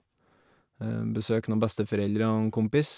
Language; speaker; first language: Norwegian; native; Norwegian